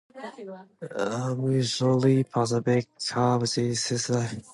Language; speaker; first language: English; non-native, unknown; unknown